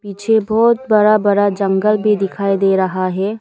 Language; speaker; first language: Hindi; non-native, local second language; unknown